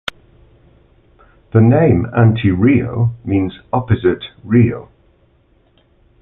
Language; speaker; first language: English; native; English